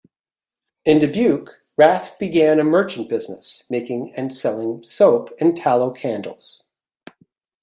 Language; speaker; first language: English; native; English